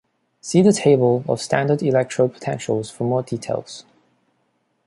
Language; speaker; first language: English; non-native, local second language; Cantonese